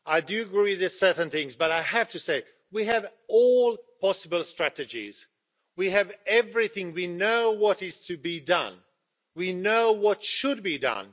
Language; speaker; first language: English; non-native, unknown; Swedish